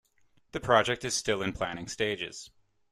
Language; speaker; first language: English; native; English